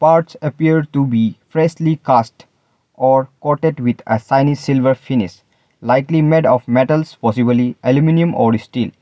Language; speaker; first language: English; non-native, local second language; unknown